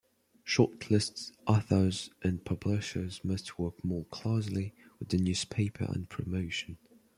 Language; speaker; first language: English; non-native, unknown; French